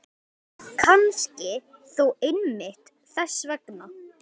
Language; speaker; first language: Icelandic; native; Icelandic